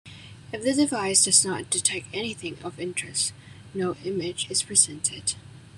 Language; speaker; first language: English; non-native, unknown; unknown